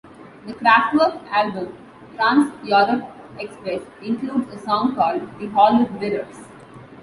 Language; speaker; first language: English; non-native, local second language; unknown